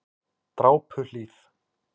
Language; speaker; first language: Icelandic; native; Icelandic